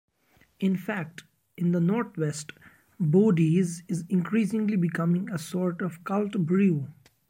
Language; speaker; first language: English; non-native, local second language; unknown